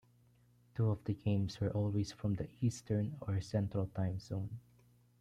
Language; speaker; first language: English; non-native, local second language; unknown